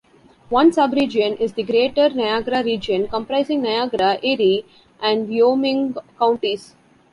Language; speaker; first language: English; non-native, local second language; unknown